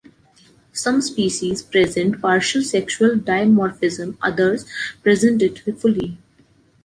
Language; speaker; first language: English; non-native, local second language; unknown